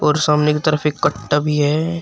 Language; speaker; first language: Hindi; native; Hindi